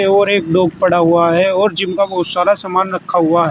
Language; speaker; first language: Hindi; native; Hindi